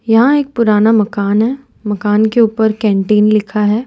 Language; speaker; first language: Hindi; non-native, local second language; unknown